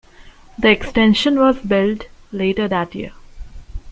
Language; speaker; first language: English; non-native, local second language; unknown